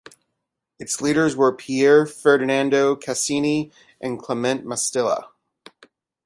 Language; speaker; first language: English; native; English